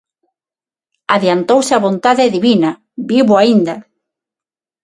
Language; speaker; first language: Galician; non-native, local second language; Spanish